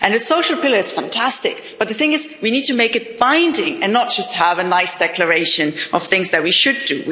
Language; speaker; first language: English; non-native, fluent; German